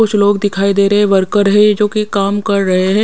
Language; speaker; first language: Hindi; non-native, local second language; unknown